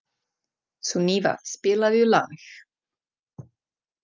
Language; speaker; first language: Icelandic; non-native, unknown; Czech